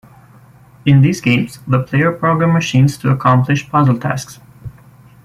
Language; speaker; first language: English; native; English